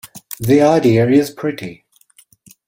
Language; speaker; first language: English; non-native, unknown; Chinese